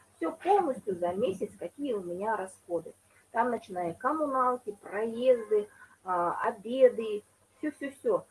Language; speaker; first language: Russian; non-native, local second language; Kazakh